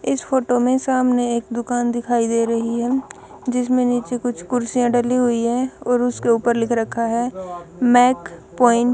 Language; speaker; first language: Hindi; non-native, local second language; Punjabi